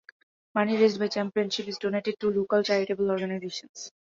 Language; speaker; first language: English; non-native, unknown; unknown